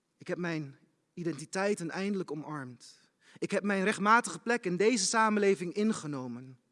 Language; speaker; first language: Dutch; early bilingual, other home language; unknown